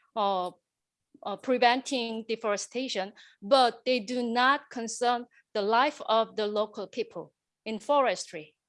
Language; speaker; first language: English; non-native, fluent; Korean